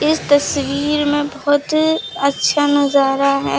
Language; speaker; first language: Hindi; native; Hindi